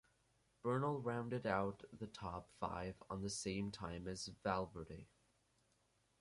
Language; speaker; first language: English; native; English